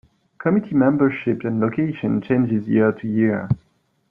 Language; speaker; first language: English; non-native, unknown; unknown